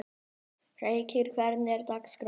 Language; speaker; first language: Icelandic; native; Icelandic